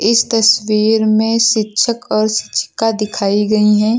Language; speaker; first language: Hindi; native; Hindi